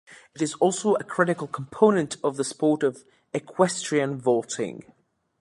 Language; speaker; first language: English; native; English